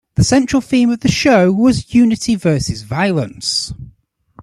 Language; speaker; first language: English; native; English